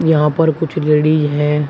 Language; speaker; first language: Hindi; native; Hindi